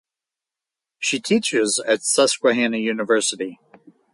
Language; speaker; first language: English; native; English